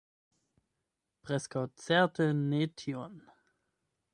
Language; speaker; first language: Esperanto; non-native, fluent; German